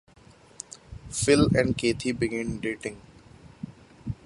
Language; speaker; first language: English; non-native, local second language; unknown